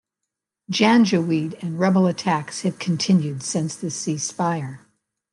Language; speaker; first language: English; native; English